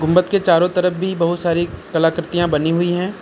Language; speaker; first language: Hindi; native; Hindi